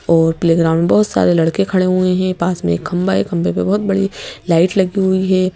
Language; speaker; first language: Hindi; native; Hindi